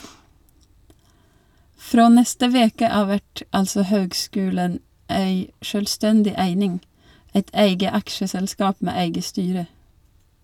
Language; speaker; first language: Norwegian; non-native, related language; Swedish